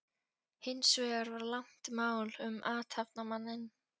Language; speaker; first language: Icelandic; non-native, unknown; Polish